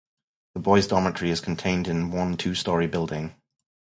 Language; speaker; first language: English; native; English